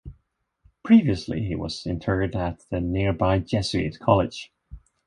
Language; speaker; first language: English; non-native, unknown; Swedish